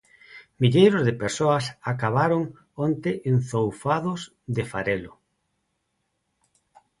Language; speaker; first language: Galician; non-native, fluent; Spanish